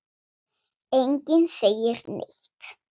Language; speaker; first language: Icelandic; non-native, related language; Swedish